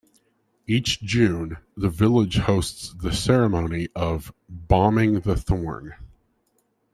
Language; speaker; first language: English; native; English